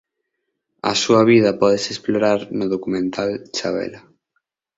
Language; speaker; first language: Galician; native; Galician